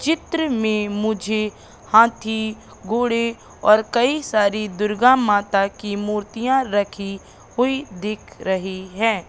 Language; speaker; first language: Hindi; native; Hindi